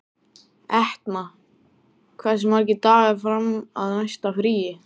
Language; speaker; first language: Icelandic; native; Icelandic